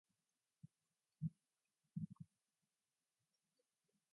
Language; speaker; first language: English; non-native, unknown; Mongolian